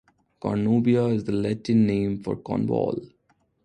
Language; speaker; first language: English; non-native, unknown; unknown